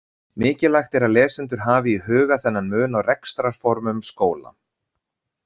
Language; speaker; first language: Icelandic; native; Icelandic